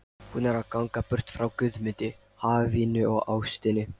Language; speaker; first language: Icelandic; non-native, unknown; Lithuanian